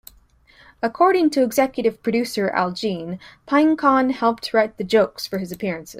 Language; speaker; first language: English; native; English